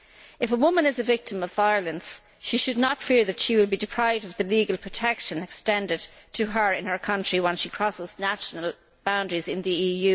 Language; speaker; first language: English; native; English